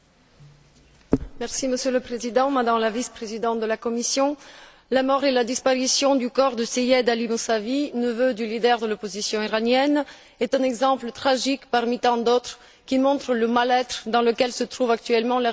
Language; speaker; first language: French; non-native, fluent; Bulgarian